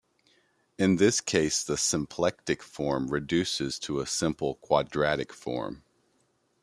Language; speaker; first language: English; native; English